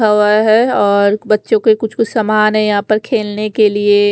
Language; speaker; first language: Hindi; non-native, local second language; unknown